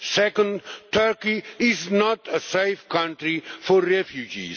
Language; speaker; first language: English; non-native, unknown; Catalan